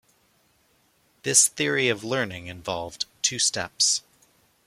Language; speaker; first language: English; native; English